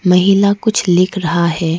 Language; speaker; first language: Hindi; non-native, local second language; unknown